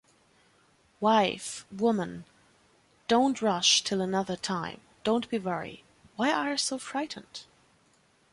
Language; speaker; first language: English; non-native, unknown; German